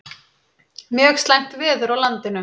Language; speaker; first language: Icelandic; native; Icelandic